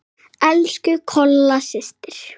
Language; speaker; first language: Icelandic; native; Icelandic